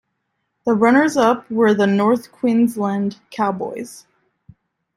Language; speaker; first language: English; non-native, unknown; French